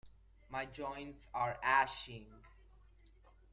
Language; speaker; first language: English; native; English